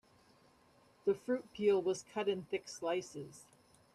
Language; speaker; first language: English; native; English